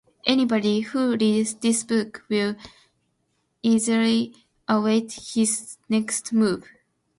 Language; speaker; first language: English; non-native, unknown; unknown